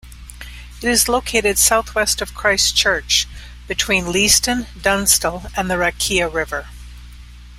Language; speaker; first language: English; native; English